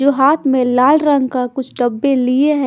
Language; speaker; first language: Hindi; non-native, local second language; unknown